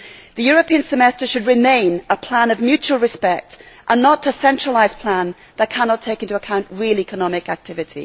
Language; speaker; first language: English; native; English